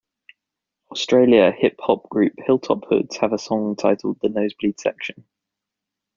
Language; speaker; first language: English; native; English